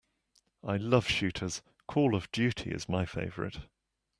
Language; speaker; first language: English; native; English